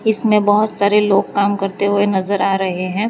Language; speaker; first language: Hindi; non-native, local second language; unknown